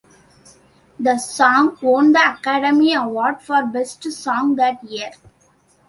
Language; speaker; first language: English; non-native, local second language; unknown